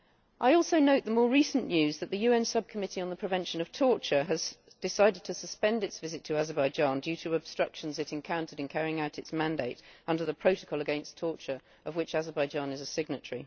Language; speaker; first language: English; native; English